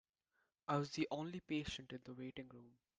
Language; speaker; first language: English; non-native, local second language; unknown